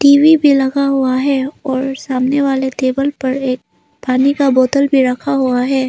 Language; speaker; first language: Hindi; non-native, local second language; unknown